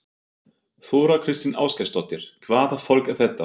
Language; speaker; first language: Icelandic; non-native, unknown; German